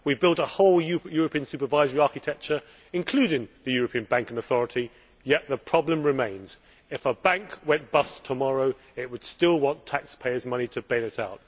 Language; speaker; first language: English; native; English